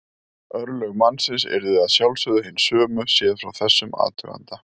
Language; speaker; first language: Icelandic; native; Icelandic